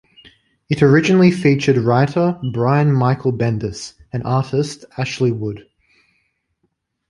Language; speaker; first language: English; native; English